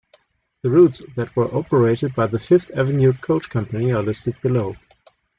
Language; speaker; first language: English; non-native, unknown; German